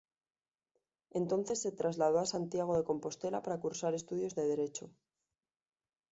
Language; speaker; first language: Spanish; native; Spanish